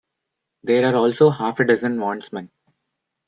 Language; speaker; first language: English; non-native, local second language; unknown